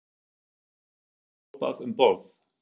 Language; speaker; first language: Icelandic; non-native, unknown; German